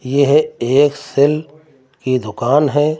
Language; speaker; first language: Hindi; native; Hindi